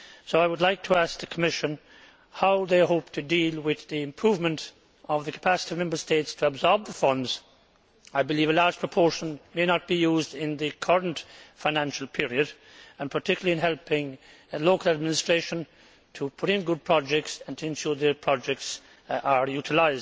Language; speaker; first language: English; native; English